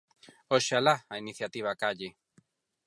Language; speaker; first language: Galician; non-native, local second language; Spanish